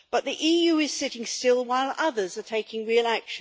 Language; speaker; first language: English; native; English